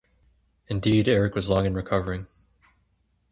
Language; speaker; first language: English; native; English